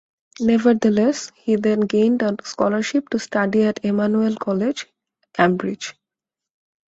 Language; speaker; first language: English; non-native, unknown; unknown